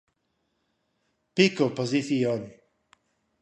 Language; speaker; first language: Spanish; non-native, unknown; English